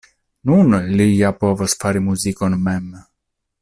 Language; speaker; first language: Esperanto; non-native, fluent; Italian